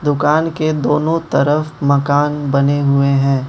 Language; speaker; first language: Hindi; non-native, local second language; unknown